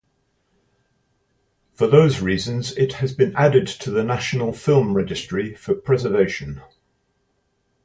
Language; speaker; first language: English; native; English